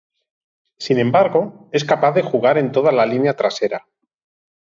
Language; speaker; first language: Spanish; non-native, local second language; Catalan